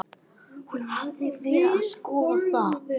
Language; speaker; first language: Icelandic; non-native, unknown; English